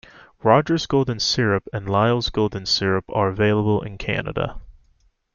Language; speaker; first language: English; native; English